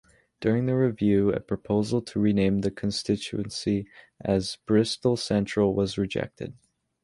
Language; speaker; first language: English; native; English